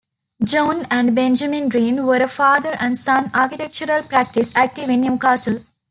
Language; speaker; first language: English; non-native, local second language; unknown